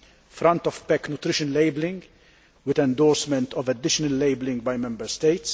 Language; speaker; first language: English; non-native, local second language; Maltese